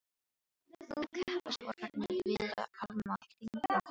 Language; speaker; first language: Icelandic; non-native, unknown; Filipino